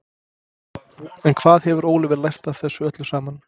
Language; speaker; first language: Icelandic; non-native, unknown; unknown